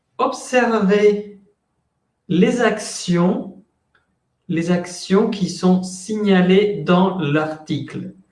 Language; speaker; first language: French; non-native, fluent; Spanish